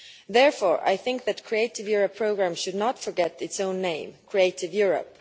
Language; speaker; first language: English; non-native, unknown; Estonian